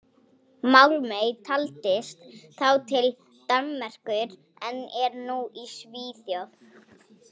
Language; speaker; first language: Icelandic; non-native, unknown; Polish